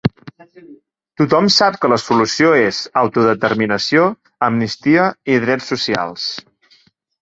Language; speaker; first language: Catalan; native; Catalan